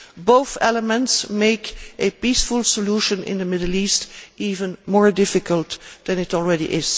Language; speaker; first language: English; non-native, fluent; Dutch